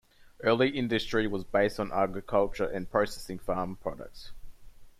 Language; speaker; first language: English; native; English